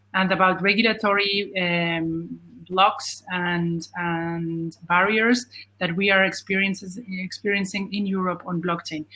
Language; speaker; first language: English; non-native, fluent; Spanish